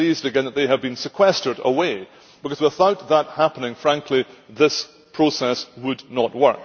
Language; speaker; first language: English; native; English